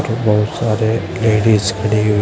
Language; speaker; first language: Hindi; native; Hindi